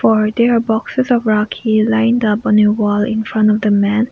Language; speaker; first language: English; non-native, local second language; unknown